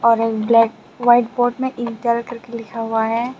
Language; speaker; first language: Hindi; non-native, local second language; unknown